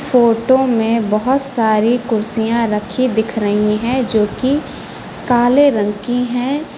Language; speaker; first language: Hindi; native; Hindi